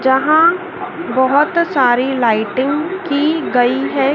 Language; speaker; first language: Hindi; native; Hindi